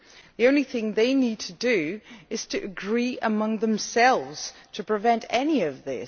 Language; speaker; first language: English; non-native, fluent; Dutch